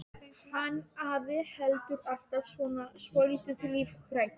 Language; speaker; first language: Icelandic; non-native, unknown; Polish